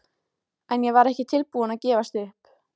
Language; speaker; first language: Icelandic; native; Icelandic